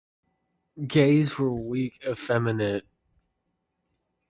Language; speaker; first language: English; native; English